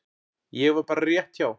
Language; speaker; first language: Icelandic; native; Icelandic